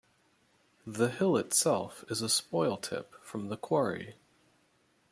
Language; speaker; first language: English; native; English